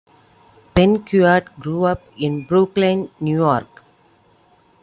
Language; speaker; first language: English; non-native, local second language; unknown